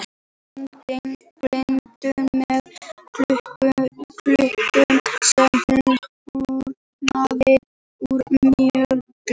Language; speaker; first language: Icelandic; native; Icelandic